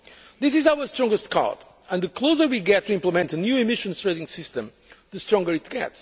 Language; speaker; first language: English; non-native, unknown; Portuguese